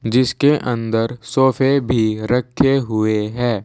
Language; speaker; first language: Hindi; native; Hindi